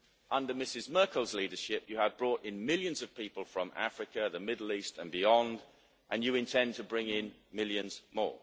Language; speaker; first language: English; native; English